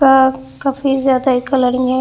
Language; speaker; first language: Hindi; non-native, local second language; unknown